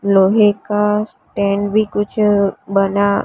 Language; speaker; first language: Hindi; non-native, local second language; Gujarati